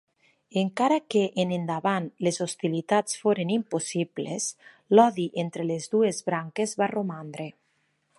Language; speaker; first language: Catalan; native; Catalan